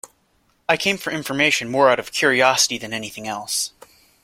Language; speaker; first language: English; native; English